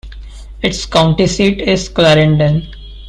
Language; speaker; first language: English; non-native, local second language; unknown